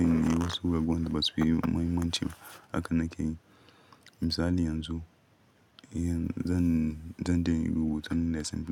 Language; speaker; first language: Hausa; non-native, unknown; Yoruba